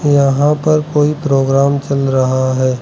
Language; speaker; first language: Hindi; non-native, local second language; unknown